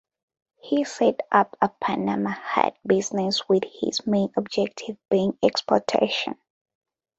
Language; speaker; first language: English; non-native, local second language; Ganda